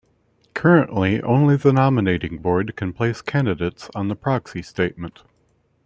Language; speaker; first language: English; native; English